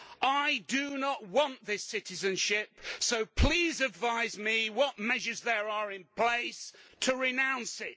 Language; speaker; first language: English; native; English